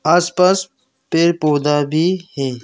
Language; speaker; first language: Hindi; non-native, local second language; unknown